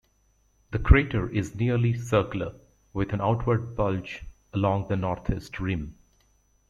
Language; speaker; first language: English; native; English